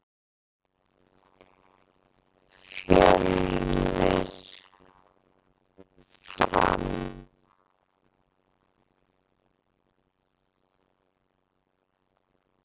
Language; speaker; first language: Icelandic; native; Icelandic